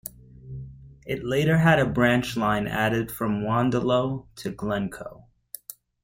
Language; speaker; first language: English; native; English